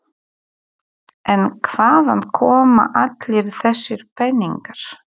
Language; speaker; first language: Icelandic; non-native, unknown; Polish